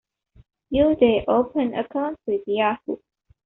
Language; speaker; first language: English; non-native, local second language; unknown